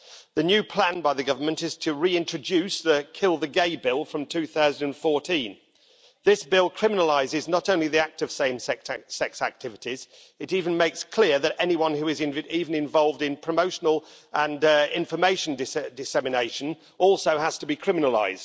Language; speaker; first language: English; native; English